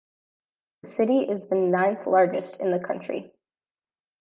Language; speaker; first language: English; native; English